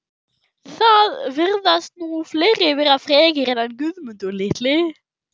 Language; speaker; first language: Icelandic; non-native, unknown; German